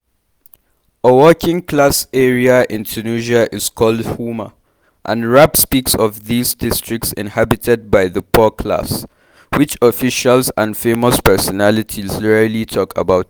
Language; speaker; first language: English; non-native, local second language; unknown